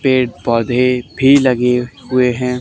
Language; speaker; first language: Hindi; native; Hindi